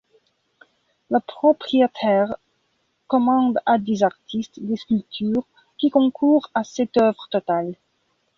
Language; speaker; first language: French; non-native, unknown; Belarusian